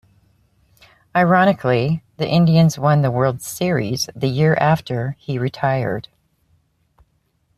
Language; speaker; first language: English; native; English